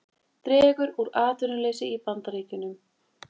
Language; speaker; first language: Icelandic; native; Icelandic